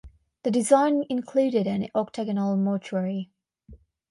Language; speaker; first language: English; non-native, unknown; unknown